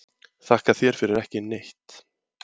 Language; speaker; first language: Icelandic; native; Icelandic